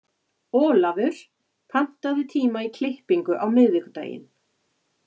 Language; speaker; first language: Icelandic; native; Icelandic